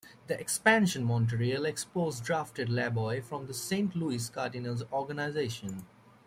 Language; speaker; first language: English; native; English